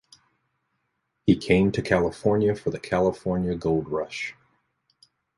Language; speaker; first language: English; native; English